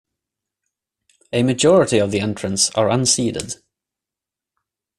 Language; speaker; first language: English; non-native, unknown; Swedish